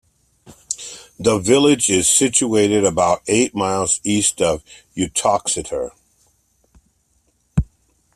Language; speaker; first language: English; native; English